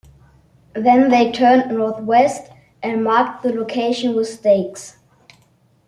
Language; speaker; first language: English; non-native, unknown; German